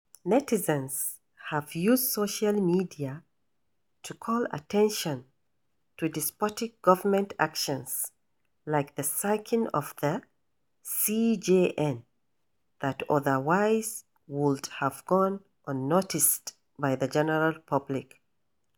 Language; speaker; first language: English; non-native, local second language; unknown